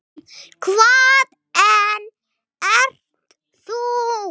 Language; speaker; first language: Icelandic; non-native, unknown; English